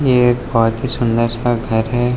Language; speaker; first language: Hindi; native; Hindi